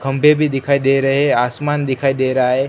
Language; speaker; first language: Hindi; non-native, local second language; Gujarati